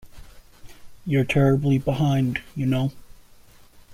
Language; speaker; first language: English; native; English